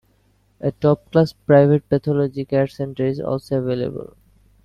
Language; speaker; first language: English; non-native, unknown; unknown